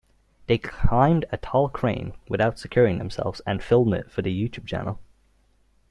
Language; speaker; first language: English; native; English